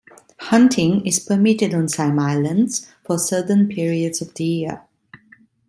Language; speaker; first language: English; non-native, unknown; Italian